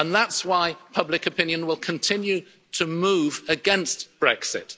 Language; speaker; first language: English; native; English